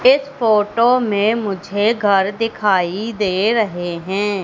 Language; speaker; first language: Hindi; native; Hindi